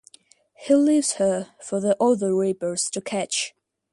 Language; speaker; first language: English; non-native, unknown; Russian